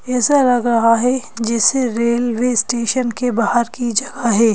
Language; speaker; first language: Hindi; native; Hindi